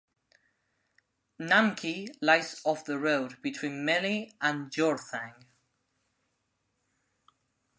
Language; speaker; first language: English; non-native, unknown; Spanish